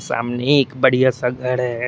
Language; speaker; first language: Hindi; non-native, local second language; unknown